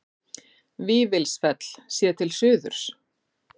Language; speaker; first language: Icelandic; native; Icelandic